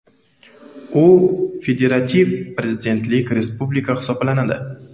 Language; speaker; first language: Uzbek; non-native, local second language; Kara-Kalpak